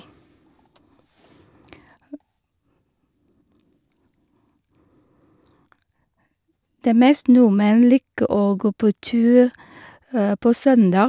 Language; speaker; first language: Norwegian; non-native, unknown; Vietnamese